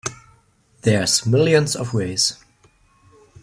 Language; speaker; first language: English; non-native, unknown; German